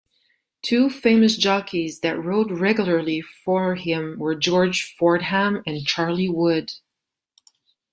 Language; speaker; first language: English; non-native, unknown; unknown